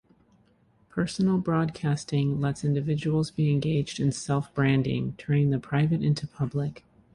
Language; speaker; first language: English; native; English